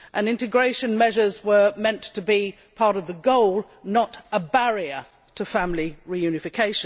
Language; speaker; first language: English; native; English